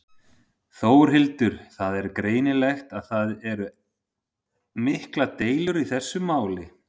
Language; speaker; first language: Icelandic; native; Icelandic